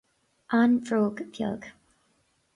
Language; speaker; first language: Irish; non-native, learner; English